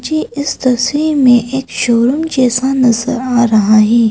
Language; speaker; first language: Hindi; non-native, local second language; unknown